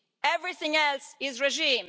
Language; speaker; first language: English; non-native, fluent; Italian